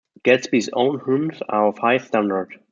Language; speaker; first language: English; non-native, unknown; German